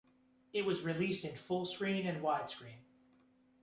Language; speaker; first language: English; native; English